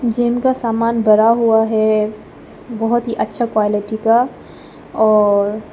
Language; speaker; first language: Hindi; early bilingual, other home language; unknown